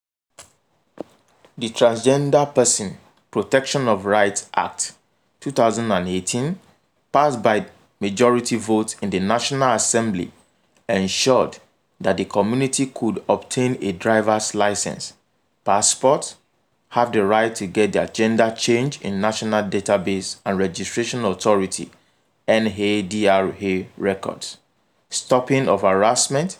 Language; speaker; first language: English; non-native, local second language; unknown